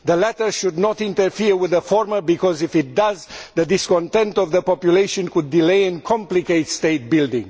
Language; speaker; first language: English; non-native, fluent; Romanian